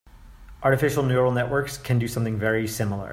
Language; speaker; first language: English; native; English